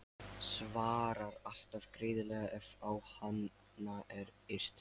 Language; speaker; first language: Icelandic; non-native, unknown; Lithuanian